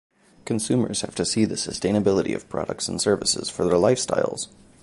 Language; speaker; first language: English; native; English